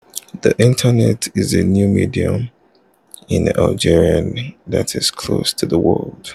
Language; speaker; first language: English; non-native, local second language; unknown